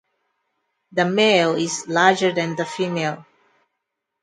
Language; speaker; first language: English; non-native, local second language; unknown